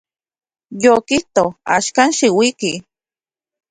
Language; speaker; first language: Central Puebla Nahuatl; native; Central Puebla Nahuatl